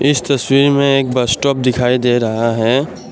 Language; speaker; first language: Hindi; non-native, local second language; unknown